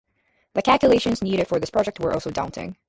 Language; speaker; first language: English; native; English